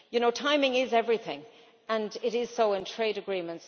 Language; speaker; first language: English; native; English